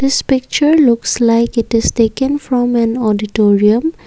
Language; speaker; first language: English; non-native, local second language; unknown